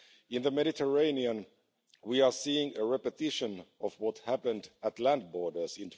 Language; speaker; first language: English; non-native, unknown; Finnish